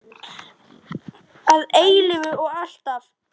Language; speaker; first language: Icelandic; native; Icelandic